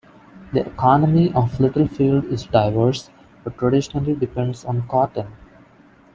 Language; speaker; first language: English; non-native, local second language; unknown